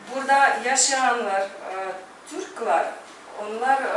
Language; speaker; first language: Turkish; non-native, fluent; Russian